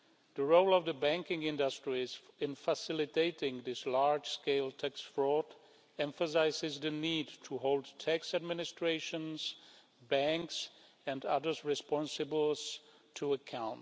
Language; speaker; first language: English; non-native, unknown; Czech